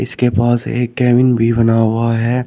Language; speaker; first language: Hindi; native; Hindi